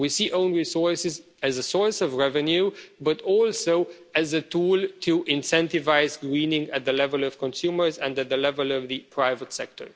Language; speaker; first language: English; non-native, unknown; Romanian